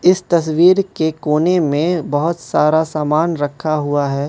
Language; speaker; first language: Hindi; non-native, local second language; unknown